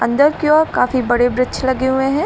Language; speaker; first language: Hindi; native; Hindi